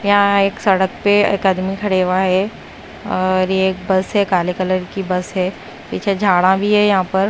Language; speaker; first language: Hindi; non-native, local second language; Punjabi